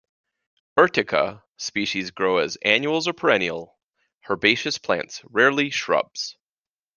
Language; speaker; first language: English; native; English